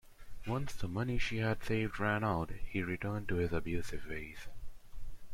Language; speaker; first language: English; non-native, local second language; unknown